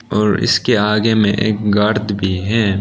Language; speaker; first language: Hindi; non-native, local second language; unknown